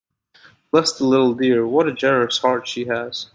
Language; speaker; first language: English; native; English